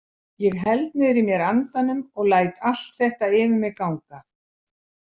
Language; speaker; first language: Icelandic; native; Icelandic